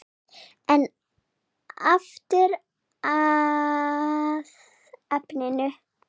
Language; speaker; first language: Icelandic; non-native, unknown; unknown